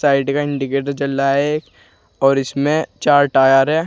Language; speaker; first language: Hindi; native; Hindi